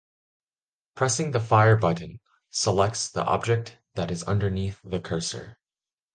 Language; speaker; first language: English; non-native, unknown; Chinese